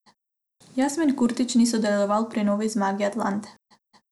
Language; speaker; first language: Slovenian; non-native, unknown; Macedonian